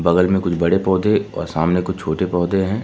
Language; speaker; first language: Hindi; native; Hindi